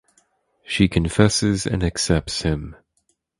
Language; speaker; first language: English; native; English